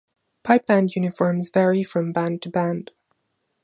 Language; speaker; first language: English; non-native, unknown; German